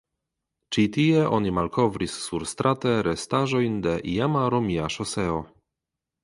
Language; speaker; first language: Esperanto; non-native, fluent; Polish